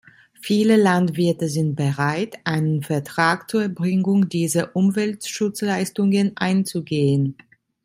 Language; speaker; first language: German; non-native, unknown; Italian